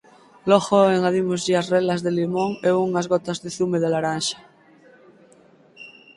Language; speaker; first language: Galician; native; Galician